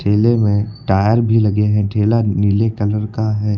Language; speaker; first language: Hindi; native; Hindi